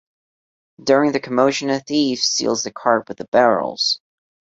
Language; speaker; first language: English; non-native, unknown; Portuguese